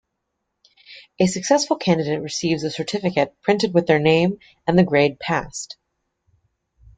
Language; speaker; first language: English; native; English